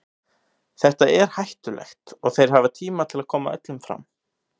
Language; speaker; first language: Icelandic; native; Icelandic